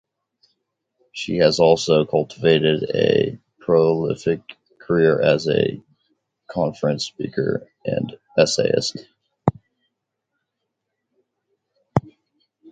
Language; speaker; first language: English; native; English